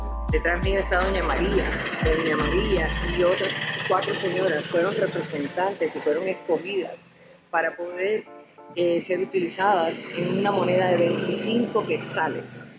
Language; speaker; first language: Spanish; native; Spanish